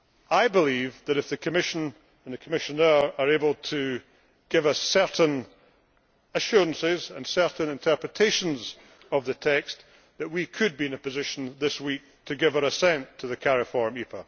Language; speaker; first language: English; native; English